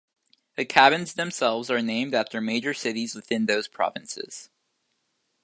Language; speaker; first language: English; native; English